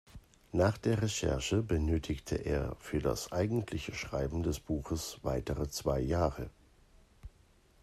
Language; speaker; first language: German; native; German